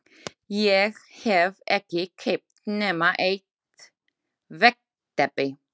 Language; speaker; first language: Icelandic; non-native, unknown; Slovak